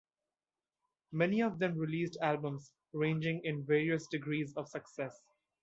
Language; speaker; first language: English; non-native, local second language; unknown